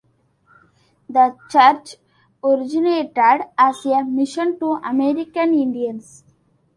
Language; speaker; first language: English; non-native, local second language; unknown